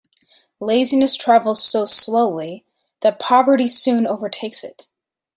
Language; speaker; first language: English; native; English